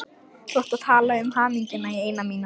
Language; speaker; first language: Icelandic; non-native, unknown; Lithuanian